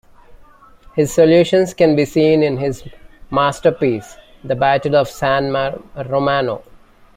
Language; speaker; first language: English; non-native, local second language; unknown